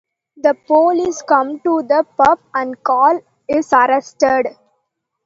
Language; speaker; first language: English; non-native, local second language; Tamil